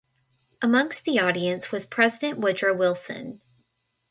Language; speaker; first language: English; native; English